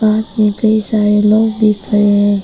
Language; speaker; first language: Hindi; non-native, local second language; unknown